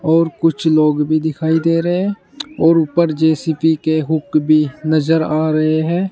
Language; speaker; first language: Hindi; native; Hindi